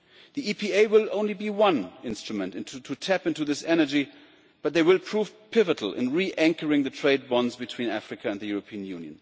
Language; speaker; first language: English; non-native, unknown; German